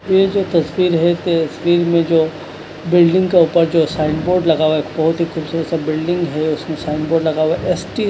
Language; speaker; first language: Hindi; non-native, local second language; Punjabi